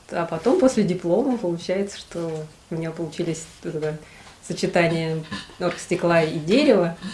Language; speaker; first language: Russian; native; Russian